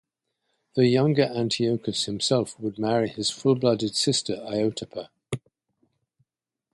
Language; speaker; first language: English; native; English